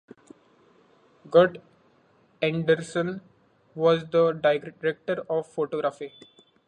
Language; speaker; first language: English; non-native, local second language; Marathi